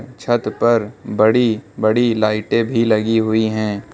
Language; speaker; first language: Hindi; native; Hindi